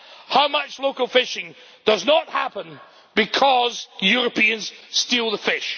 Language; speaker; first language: English; native; English